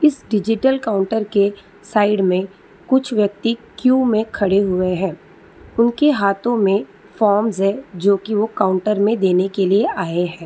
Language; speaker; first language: Hindi; non-native, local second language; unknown